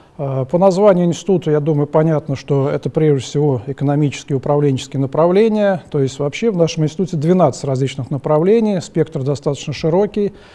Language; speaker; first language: Russian; native; Russian